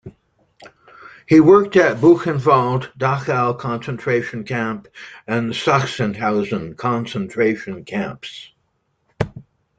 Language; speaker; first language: English; native; English